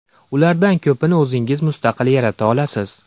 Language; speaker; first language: Uzbek; native; Uzbek